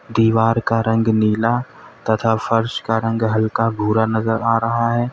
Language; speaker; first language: Hindi; native; Hindi